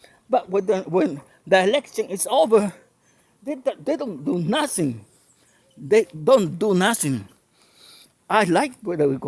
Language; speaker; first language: English; non-native, fluent; Spanish